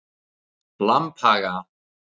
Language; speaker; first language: Icelandic; native; Icelandic